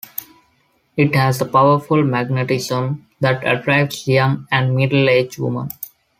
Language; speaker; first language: English; non-native, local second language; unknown